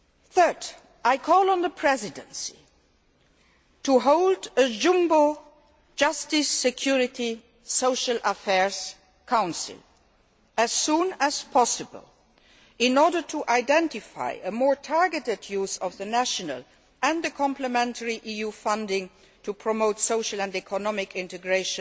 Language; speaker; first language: English; non-native, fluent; Luxembourgish